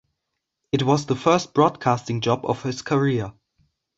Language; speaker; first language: English; non-native, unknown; German